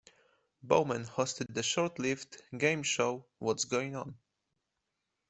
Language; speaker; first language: English; non-native, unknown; Polish